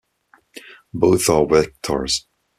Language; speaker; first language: English; non-native, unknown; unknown